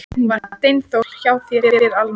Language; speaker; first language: Icelandic; native; Icelandic